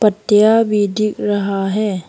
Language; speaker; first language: Hindi; non-native, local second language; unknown